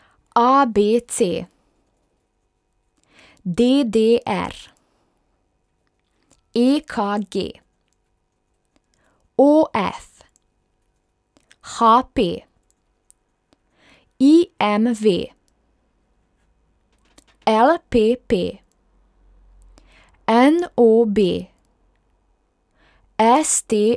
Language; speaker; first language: Slovenian; non-native, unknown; Hungarian